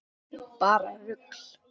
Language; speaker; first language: Icelandic; non-native, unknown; English